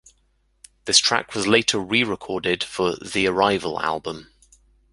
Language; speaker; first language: English; native; English